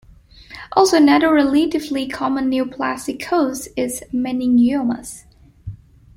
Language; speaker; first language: English; non-native, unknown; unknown